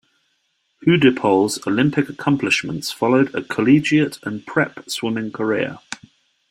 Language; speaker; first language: English; native; English